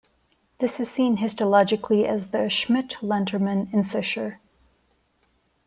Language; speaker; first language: English; non-native, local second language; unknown